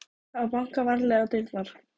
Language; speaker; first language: Icelandic; native; Icelandic